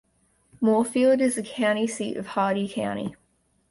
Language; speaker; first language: English; native; English